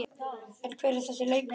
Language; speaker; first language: Icelandic; native; Icelandic